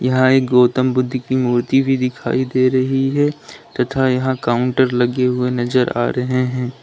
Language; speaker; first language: Hindi; native; Hindi